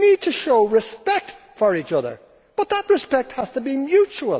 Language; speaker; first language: English; native; English